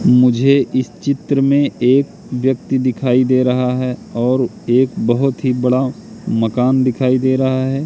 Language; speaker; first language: Hindi; native; Hindi